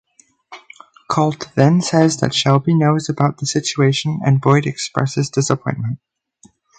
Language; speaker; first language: English; native; English